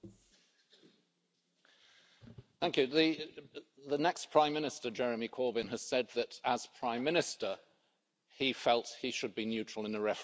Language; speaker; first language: English; native; English